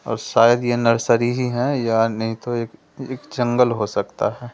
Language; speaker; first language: Hindi; native; Hindi